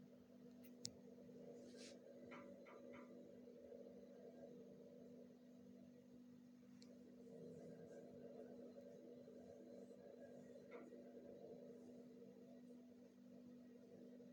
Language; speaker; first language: Hausa; native; Hausa